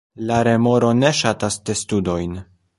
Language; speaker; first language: Esperanto; non-native, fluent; Polish